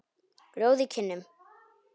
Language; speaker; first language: Icelandic; non-native, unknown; Polish